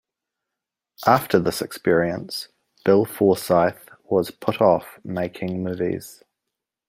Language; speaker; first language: English; native; English